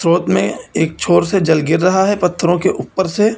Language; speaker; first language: Hindi; native; Hindi